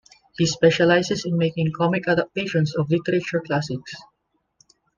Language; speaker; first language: English; non-native, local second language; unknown